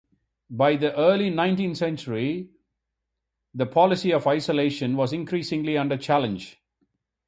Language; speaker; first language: English; non-native, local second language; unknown